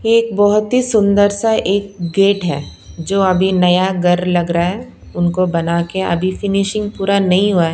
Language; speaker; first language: Hindi; non-native, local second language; Punjabi